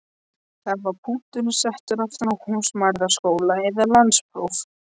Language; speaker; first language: Icelandic; non-native, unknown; Polish